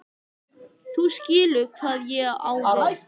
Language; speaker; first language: Icelandic; native; Icelandic